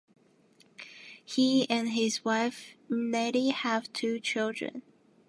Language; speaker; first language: English; non-native, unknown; Japanese